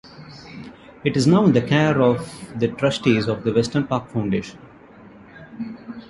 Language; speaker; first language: English; non-native, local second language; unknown